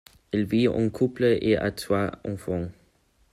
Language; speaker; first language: French; non-native, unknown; German